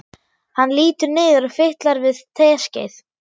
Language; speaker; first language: Icelandic; non-native, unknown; German